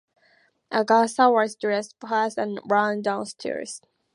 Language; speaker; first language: English; native; English